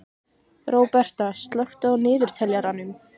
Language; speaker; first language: Icelandic; native; Icelandic